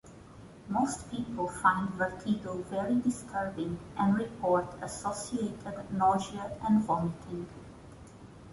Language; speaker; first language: English; non-native, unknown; Portuguese